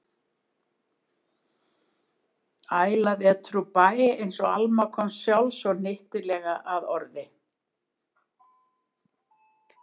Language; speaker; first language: Icelandic; native; Icelandic